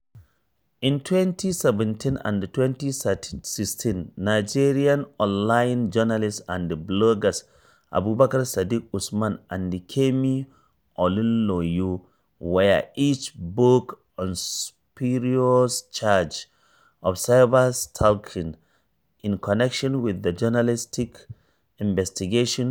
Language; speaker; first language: English; non-native, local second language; Hausa